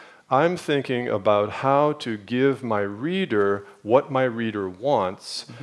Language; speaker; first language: English; native; English